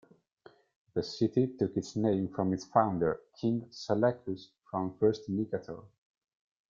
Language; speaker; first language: English; non-native, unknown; Italian